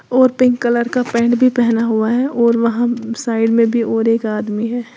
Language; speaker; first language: Hindi; native; Hindi